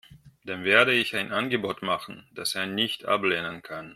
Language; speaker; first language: German; non-native, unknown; Russian